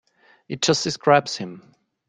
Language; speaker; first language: English; non-native, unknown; German